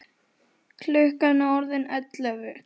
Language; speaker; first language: Icelandic; native; Icelandic